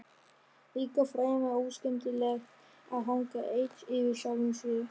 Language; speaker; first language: Icelandic; non-native, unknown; German